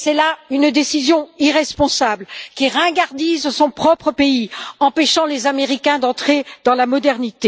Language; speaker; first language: French; native; French